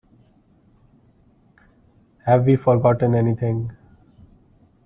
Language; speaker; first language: English; non-native, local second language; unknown